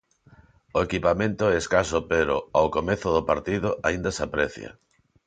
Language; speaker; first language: Galician; non-native, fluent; Spanish